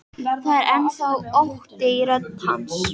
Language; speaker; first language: Icelandic; native; Icelandic